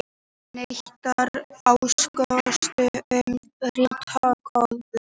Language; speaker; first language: Icelandic; native; Icelandic